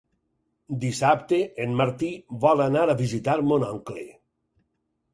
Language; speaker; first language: Catalan; native; Catalan